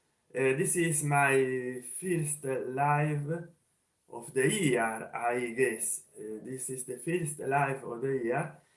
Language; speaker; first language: English; non-native, learner; Italian